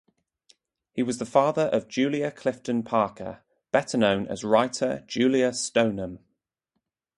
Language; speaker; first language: English; native; English